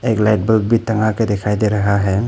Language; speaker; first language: Hindi; non-native, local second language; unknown